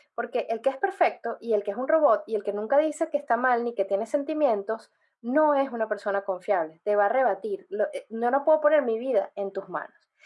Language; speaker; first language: Spanish; native; Spanish